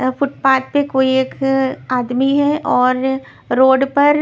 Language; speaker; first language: Hindi; non-native, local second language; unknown